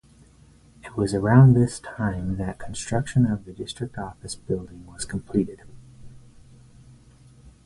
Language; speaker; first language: English; native; English